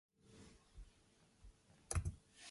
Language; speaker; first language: English; non-native, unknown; Pashto